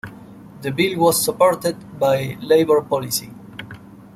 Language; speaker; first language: English; non-native, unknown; Spanish